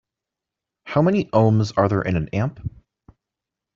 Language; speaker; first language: English; native; English